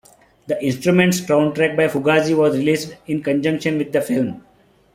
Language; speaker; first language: English; non-native, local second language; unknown